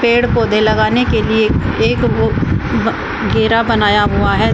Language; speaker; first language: Hindi; native; Hindi